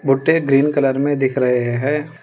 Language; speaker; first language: Hindi; non-native, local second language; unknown